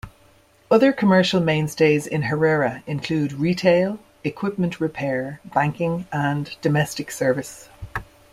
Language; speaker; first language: English; native; English